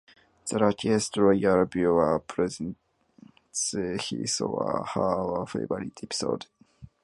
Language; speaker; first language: English; non-native, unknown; Japanese